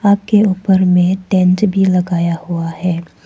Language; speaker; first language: Hindi; non-native, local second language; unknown